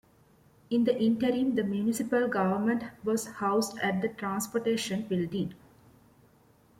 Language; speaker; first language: English; non-native, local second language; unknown